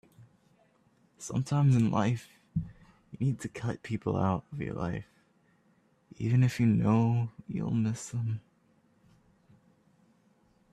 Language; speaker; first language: English; native; English